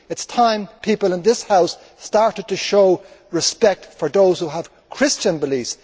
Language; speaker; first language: English; native; English